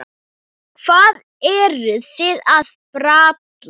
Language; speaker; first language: Icelandic; non-native, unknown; Thai